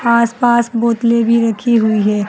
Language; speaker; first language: Hindi; native; Hindi